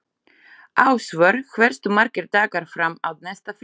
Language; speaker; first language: Icelandic; non-native, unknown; Slovak